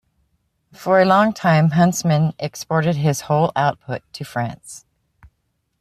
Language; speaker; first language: English; native; English